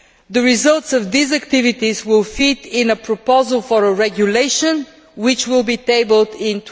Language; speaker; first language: English; non-native, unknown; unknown